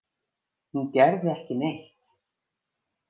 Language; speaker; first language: Icelandic; native; Icelandic